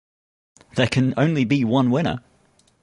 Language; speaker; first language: English; native; English